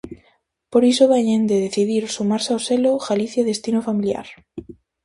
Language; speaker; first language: Galician; native; Galician